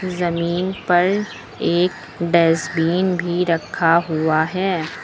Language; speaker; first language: Hindi; native; Hindi